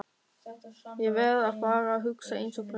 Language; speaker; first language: Icelandic; non-native, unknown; German